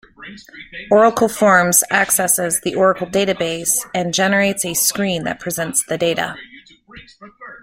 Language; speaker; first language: English; native; English